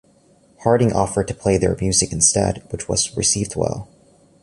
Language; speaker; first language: English; native; English